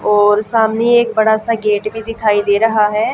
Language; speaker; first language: Hindi; native; Hindi